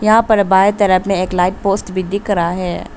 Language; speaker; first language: Hindi; non-native, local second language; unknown